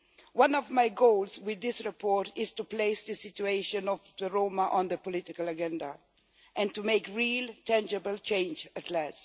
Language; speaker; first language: English; non-native, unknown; Swedish